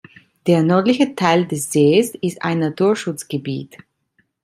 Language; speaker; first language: German; non-native, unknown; Italian